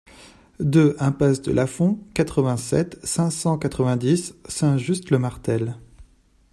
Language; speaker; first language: French; non-native, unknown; Chinese